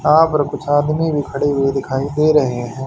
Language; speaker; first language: Hindi; native; Hindi